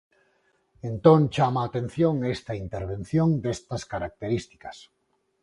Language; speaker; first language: Galician; non-native, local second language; Spanish